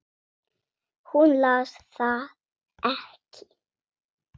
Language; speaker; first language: Icelandic; non-native, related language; Swedish